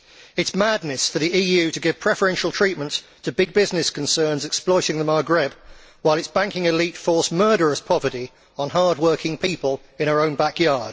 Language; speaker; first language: English; native; English